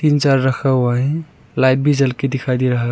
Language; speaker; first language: Hindi; non-native, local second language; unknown